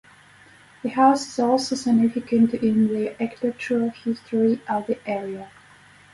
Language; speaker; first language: English; native; English